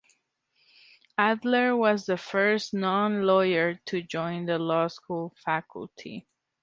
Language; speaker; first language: English; non-native, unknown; Spanish